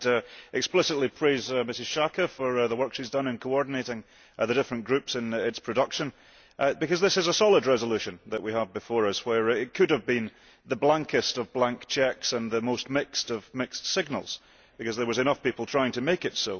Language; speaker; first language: English; early bilingual, heritage; English